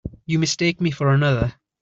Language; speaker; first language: English; native; English